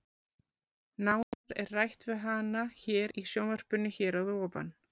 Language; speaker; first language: Icelandic; native; Icelandic